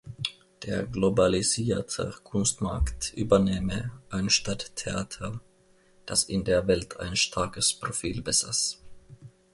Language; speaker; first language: German; non-native, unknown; Finnish